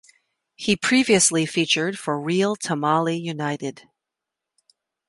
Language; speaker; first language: English; native; English